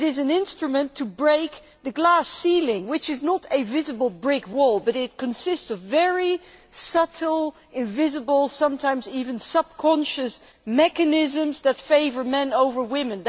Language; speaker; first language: English; non-native, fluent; Dutch